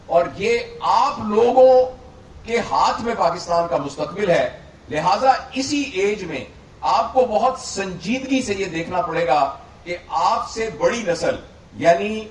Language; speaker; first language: Urdu; non-native, local second language; Punjabi